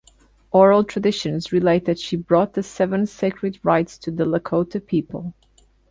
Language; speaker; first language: English; non-native, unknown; Portuguese